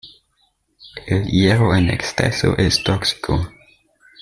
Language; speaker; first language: Spanish; native; Spanish